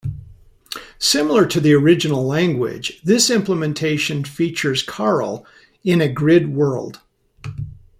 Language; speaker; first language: English; native; English